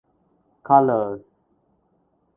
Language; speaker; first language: English; non-native, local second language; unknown